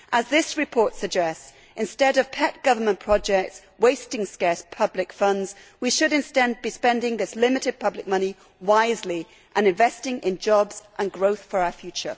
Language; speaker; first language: English; native; English